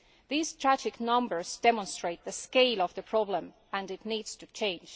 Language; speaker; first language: English; non-native, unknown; Estonian